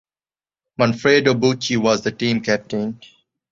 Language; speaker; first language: English; non-native, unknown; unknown